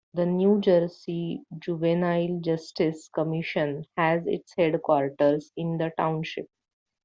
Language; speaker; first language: English; non-native, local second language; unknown